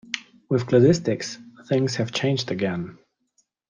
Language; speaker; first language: English; non-native, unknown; Polish